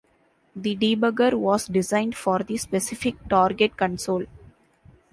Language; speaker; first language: English; non-native, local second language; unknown